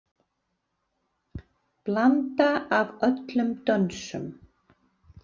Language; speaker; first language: Icelandic; native; Icelandic